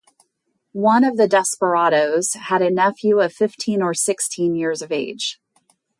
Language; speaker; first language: English; native; English